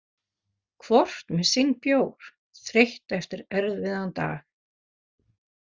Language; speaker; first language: Icelandic; non-native, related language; Faroese